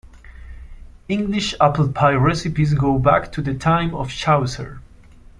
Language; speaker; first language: English; non-native, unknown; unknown